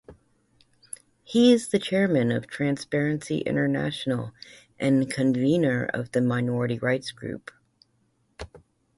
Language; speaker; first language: English; native; English